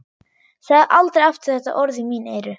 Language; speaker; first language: Icelandic; non-native, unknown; German